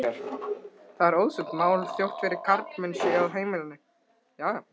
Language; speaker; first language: Icelandic; non-native, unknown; Russian